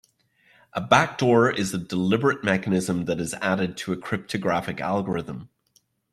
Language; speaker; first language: English; native; English